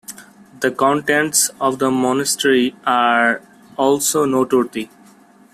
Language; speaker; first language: English; non-native, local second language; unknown